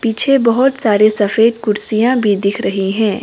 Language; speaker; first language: Hindi; non-native, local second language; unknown